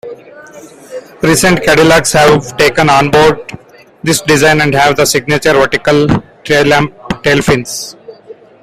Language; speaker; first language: English; non-native, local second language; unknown